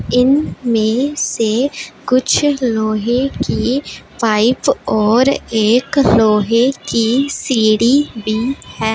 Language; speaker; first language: Hindi; non-native, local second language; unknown